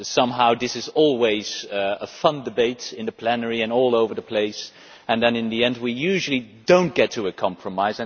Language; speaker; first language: English; non-native, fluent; Dutch